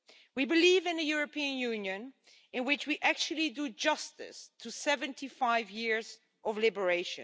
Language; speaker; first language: English; non-native, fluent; Dutch